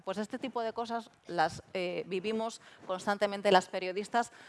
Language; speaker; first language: Spanish; non-native, local second language; Galician